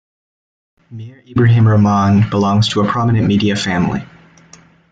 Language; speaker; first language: English; native; English